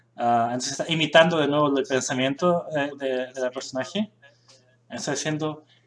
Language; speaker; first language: Spanish; early bilingual, other home language; Korean